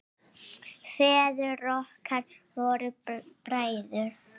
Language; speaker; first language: Icelandic; native; Icelandic